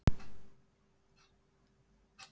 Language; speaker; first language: Icelandic; native; Icelandic